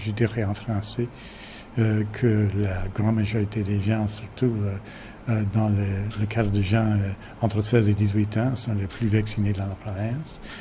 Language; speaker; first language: French; non-native, fluent; English